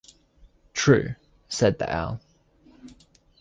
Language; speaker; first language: English; native; English